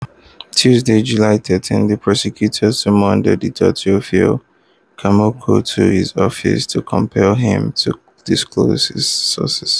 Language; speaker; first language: English; non-native, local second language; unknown